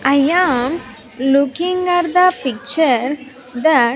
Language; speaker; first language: English; non-native, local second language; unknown